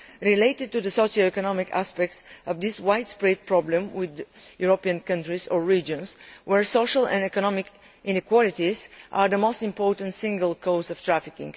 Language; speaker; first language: English; non-native, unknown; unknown